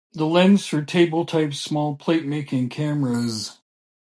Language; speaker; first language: English; native; English